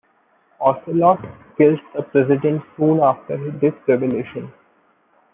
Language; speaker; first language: English; non-native, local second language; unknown